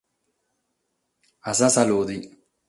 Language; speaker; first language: Sardinian; non-native, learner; Catalan